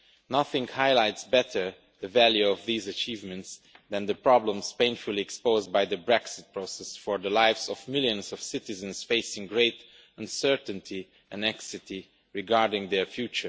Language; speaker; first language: English; non-native, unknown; Romanian